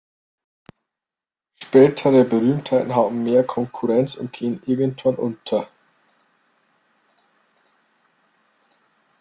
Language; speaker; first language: German; native; German